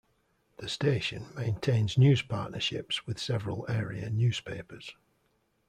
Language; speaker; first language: English; native; English